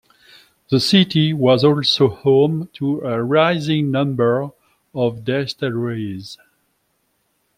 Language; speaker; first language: English; non-native, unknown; French